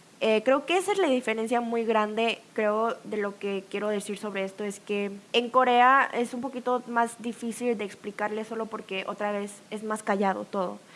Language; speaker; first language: Spanish; early bilingual, other home language; Korean